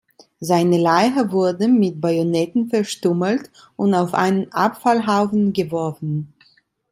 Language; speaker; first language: German; non-native, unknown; Italian